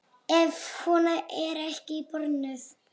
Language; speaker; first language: Icelandic; non-native, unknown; Polish